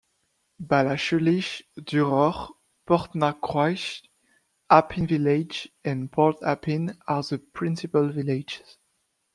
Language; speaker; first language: English; non-native, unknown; French